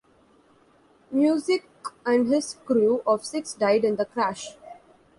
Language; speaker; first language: English; non-native, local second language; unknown